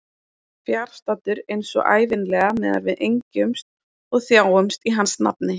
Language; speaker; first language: Icelandic; native; Icelandic